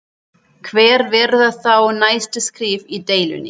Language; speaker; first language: Icelandic; non-native, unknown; German